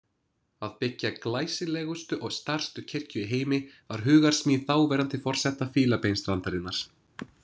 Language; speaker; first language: Icelandic; non-native, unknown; English